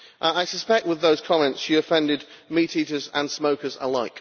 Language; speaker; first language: English; native; English